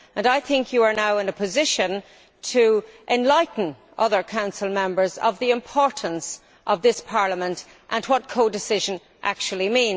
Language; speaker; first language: English; native; English